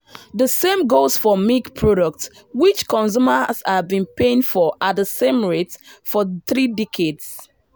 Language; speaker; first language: English; non-native, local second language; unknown